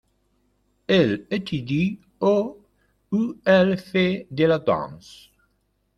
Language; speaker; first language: French; non-native, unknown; Spanish